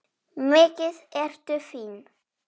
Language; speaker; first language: Icelandic; non-native, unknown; Polish